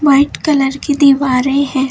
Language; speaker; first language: Hindi; native; Hindi